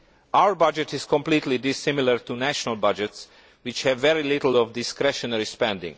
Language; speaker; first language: English; non-native, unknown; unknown